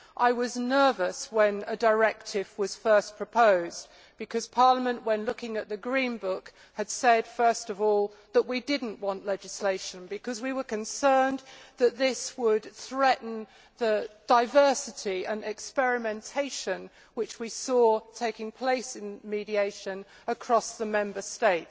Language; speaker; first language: English; native; English